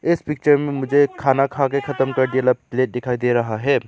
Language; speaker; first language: Hindi; non-native, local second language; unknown